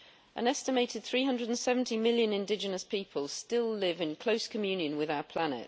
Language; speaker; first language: English; native; English